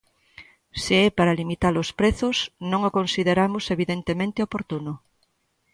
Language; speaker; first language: Galician; native; Galician